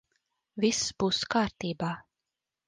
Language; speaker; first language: Latvian; early bilingual, heritage; Latvian